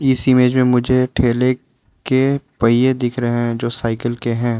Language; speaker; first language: Hindi; non-native, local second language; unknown